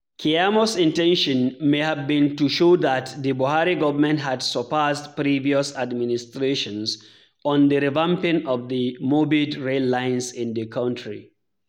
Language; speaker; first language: English; non-native, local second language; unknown